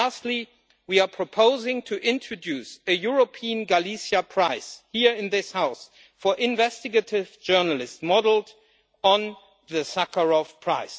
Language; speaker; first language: English; non-native, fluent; German